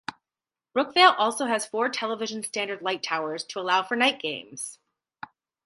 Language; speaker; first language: English; native; English